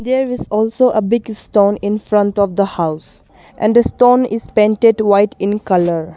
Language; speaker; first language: English; non-native, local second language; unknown